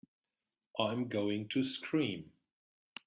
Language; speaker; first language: English; native; English